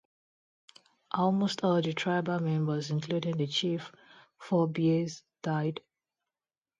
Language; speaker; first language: English; non-native, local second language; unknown